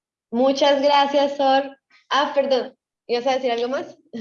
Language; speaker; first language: Spanish; native; Spanish